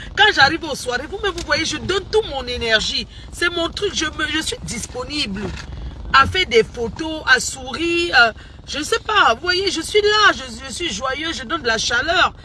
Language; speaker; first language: French; non-native, local second language; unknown